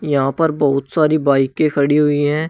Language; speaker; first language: Hindi; native; Hindi